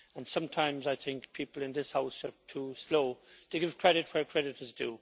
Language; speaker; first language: English; native; English